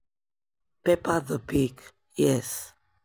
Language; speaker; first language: English; non-native, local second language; Yoruba